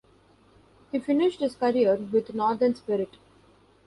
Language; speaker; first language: English; non-native, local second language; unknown